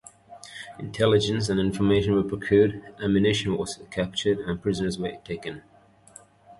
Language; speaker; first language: English; native; English